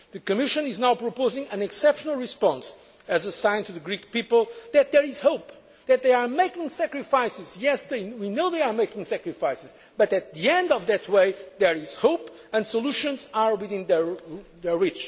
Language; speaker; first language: English; non-native, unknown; Portuguese